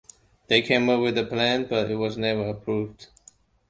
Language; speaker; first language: English; non-native, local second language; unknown